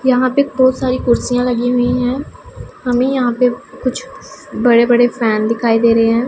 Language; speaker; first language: Hindi; non-native, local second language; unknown